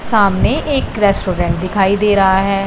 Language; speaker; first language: Hindi; non-native, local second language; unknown